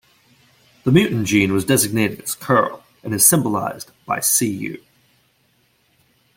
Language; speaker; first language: English; native; English